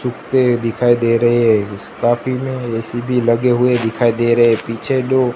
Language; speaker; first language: Hindi; non-native, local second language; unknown